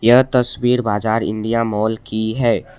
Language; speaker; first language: Hindi; non-native, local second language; Assamese